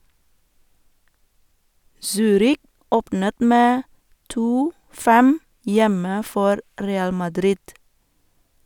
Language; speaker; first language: Norwegian; non-native, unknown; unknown